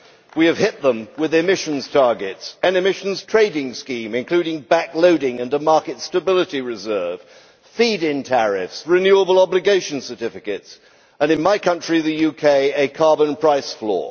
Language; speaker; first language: English; native; English